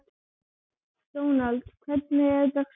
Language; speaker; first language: Icelandic; native; Icelandic